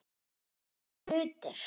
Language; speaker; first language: Icelandic; non-native, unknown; German